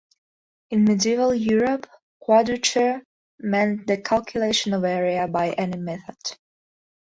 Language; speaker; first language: English; non-native, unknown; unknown